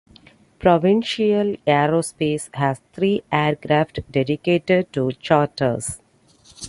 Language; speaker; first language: English; non-native, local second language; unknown